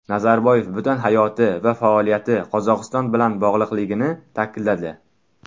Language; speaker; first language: Uzbek; non-native, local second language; Tajik